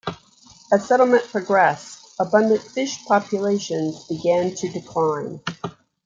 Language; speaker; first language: English; native; English